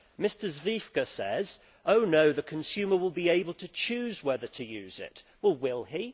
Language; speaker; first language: English; native; English